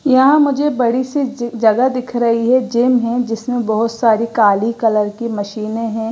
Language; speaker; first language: Hindi; non-native, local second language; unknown